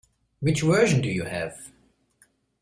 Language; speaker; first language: English; non-native, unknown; German